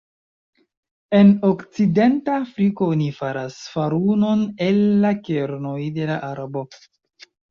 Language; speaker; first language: Esperanto; non-native, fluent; Chinese